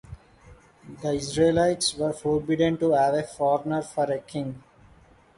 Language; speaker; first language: English; non-native, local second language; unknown